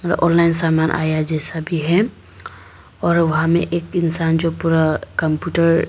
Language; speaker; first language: Hindi; non-native, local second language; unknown